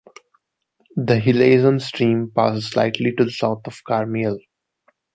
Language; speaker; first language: English; non-native, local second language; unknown